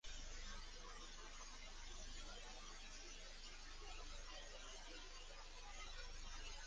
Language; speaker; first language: English; non-native, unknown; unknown